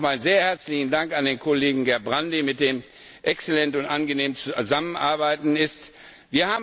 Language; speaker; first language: German; non-native, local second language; Luxembourgish